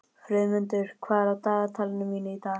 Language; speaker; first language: Icelandic; native; Icelandic